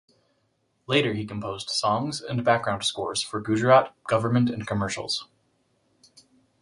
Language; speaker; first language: English; native; English